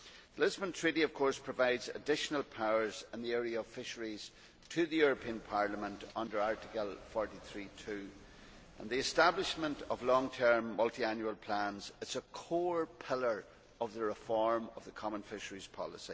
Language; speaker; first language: English; native; English